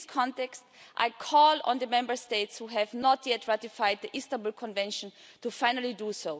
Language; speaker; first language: English; non-native, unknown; German